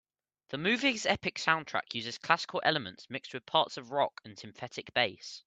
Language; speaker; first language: English; native; English